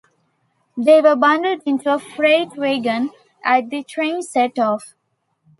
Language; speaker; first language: English; non-native, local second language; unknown